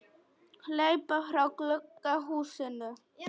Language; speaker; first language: Icelandic; non-native, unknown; Polish